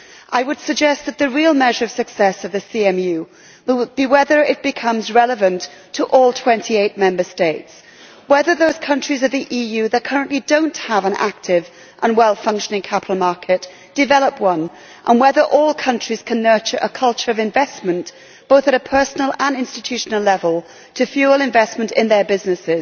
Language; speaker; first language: English; native; English